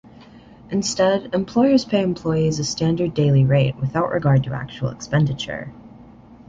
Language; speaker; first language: English; native; English